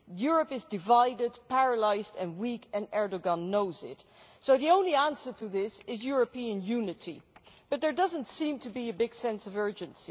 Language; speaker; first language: English; non-native, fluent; Dutch